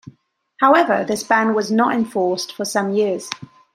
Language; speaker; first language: English; native; English